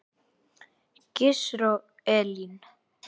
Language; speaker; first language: Icelandic; native; Icelandic